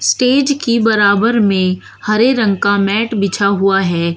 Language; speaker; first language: Hindi; native; Hindi